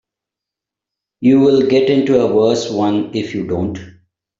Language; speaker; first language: English; non-native, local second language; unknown